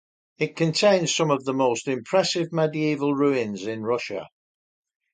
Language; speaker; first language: English; native; English